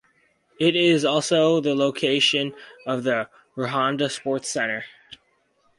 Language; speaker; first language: English; native; English